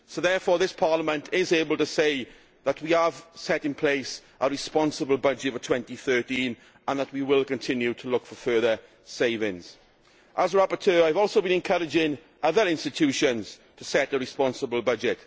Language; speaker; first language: English; native; English